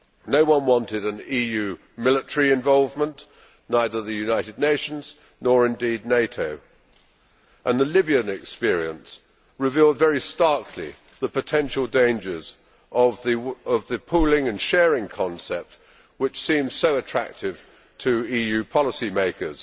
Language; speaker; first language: English; native; English